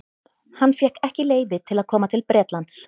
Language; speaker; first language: Icelandic; native; Icelandic